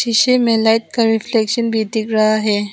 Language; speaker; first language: Hindi; non-native, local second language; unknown